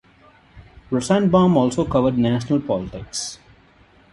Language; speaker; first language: English; non-native, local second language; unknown